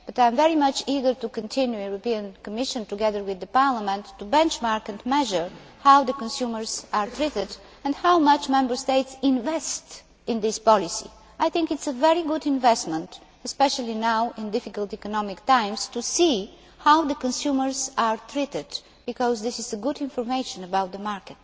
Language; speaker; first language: English; non-native, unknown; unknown